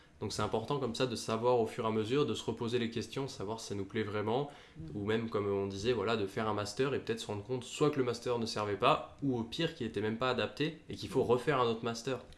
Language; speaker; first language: French; native; French